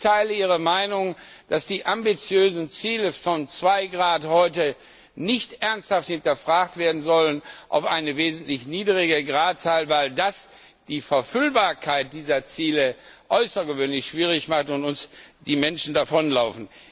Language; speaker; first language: German; non-native, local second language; Luxembourgish